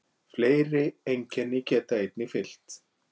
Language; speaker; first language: Icelandic; native; Icelandic